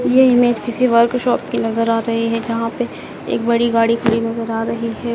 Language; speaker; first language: Hindi; native; Hindi